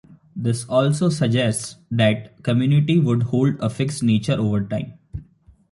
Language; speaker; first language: English; non-native, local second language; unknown